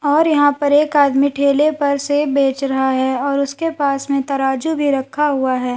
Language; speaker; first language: Hindi; native; Hindi